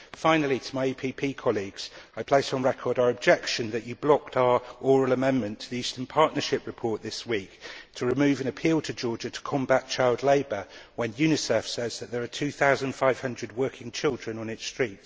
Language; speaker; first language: English; native; English